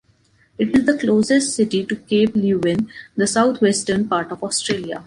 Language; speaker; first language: English; non-native, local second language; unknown